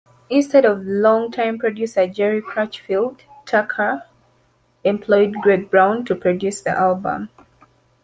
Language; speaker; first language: English; non-native, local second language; Ganda